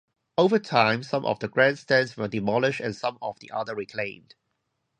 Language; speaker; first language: English; non-native, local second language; Cantonese